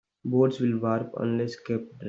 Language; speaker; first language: English; non-native, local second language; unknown